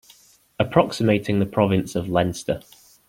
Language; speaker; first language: English; native; English